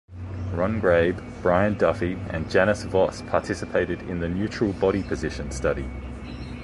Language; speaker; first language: English; native; English